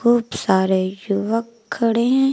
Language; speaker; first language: Hindi; native; Hindi